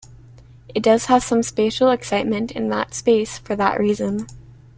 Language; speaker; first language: English; native; English